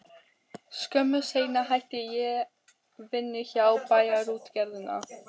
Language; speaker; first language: Icelandic; non-native, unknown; Albanian